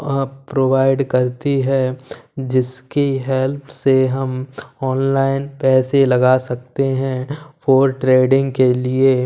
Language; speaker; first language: Hindi; non-native, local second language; Punjabi